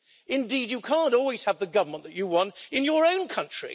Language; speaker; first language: English; native; English